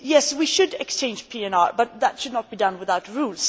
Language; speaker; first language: English; non-native, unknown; Swedish